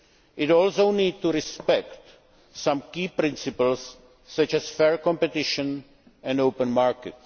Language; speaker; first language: English; non-native, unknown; Czech